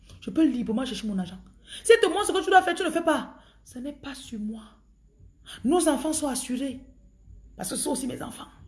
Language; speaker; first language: French; non-native, local second language; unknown